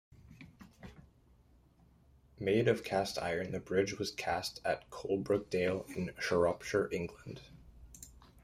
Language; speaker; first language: English; native; English